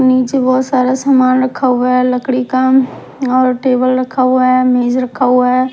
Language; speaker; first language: Hindi; non-native, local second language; Punjabi